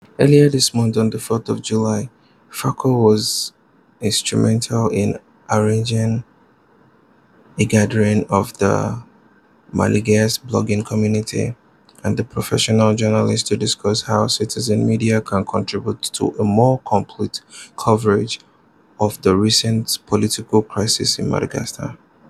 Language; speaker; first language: English; non-native, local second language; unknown